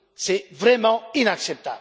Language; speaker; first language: French; non-native, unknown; Romanian